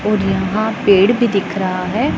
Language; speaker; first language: Hindi; non-native, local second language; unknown